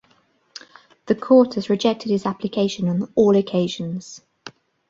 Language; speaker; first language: English; native; English